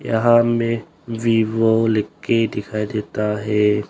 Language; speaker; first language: Hindi; non-native, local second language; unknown